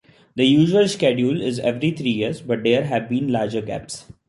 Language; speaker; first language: English; non-native, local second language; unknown